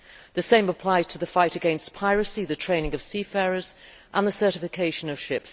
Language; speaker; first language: English; native; English